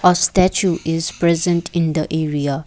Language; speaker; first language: English; non-native, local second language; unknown